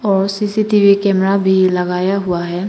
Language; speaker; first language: Hindi; non-native, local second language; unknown